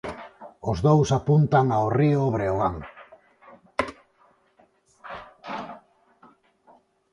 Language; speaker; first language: Galician; non-native, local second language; Spanish